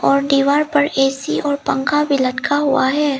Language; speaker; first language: Hindi; early bilingual, other home language; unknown